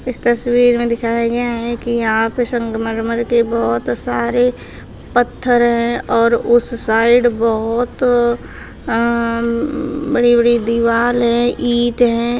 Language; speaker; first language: Hindi; native; Hindi